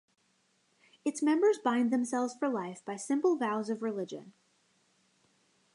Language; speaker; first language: English; native; English